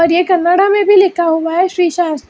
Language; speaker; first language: Hindi; non-native, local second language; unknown